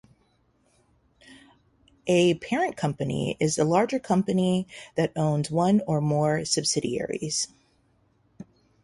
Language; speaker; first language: English; native; English